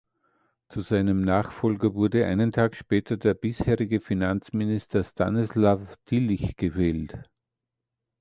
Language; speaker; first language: German; native; German